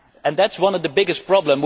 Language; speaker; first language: English; non-native, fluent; Dutch